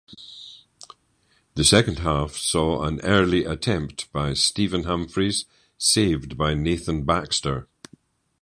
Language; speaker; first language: English; native; English